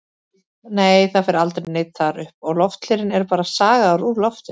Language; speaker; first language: Icelandic; native; Icelandic